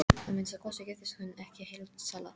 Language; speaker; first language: Icelandic; non-native, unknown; English